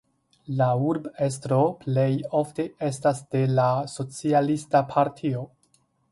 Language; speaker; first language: Esperanto; non-native, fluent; Chinese